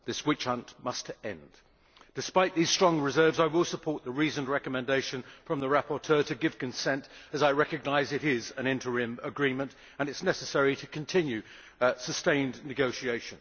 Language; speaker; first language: English; native; English